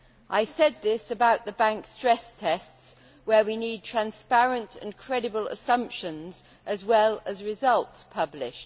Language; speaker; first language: English; native; English